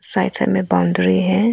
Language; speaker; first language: Hindi; non-native, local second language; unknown